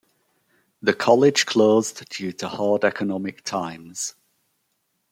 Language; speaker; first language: English; native; English